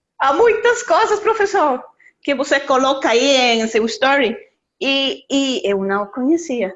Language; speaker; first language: Portuguese; non-native, learner; Spanish